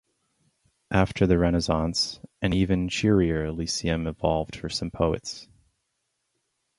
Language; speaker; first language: English; native; English